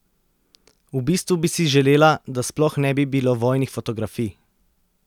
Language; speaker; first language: Slovenian; native; Slovenian